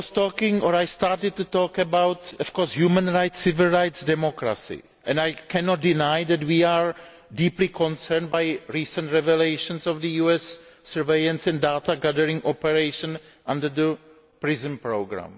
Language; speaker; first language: English; non-native, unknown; Greek